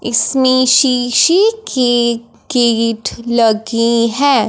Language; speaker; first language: Hindi; non-native, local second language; Punjabi